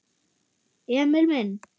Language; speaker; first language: Icelandic; non-native, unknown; German